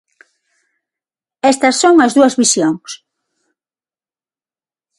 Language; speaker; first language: Galician; non-native, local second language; Spanish